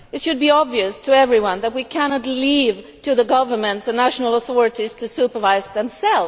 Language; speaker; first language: English; non-native, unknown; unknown